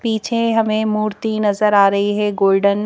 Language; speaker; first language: Hindi; native; Hindi